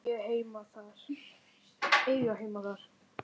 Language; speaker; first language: Icelandic; non-native, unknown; Polish